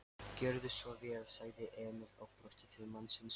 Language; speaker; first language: Icelandic; non-native, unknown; Lithuanian